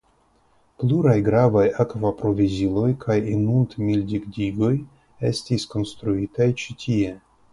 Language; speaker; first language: Esperanto; non-native, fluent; Russian